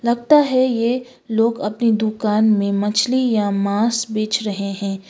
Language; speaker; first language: Hindi; non-native, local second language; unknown